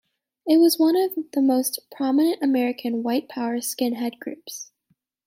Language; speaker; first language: English; native; English